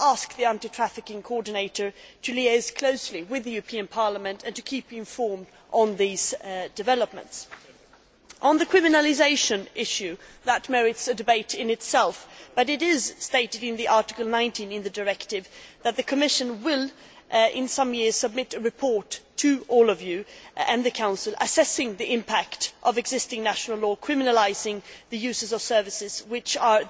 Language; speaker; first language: English; non-native, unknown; Swedish